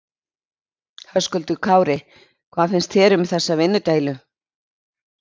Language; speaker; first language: Icelandic; native; Icelandic